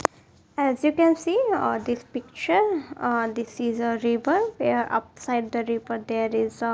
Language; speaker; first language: English; non-native, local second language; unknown